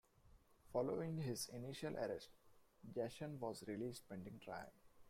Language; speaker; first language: English; non-native, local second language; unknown